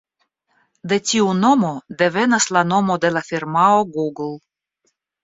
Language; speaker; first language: Esperanto; non-native, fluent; Russian